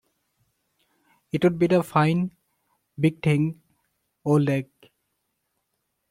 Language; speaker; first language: English; non-native, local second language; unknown